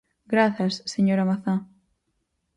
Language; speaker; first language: Galician; native; Galician